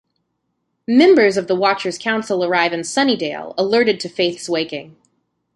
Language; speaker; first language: English; native; English